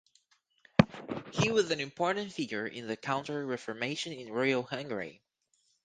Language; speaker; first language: English; native; English